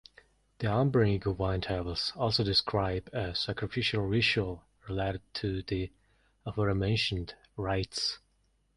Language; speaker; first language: English; non-native, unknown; Mongolian